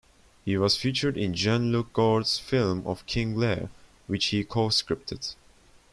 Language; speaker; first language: English; non-native, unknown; Turkish